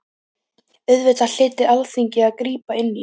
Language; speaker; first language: Icelandic; native; Icelandic